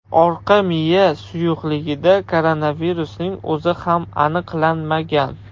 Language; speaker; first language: Uzbek; non-native, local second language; Russian